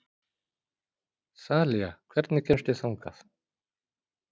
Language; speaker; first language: Icelandic; native; Icelandic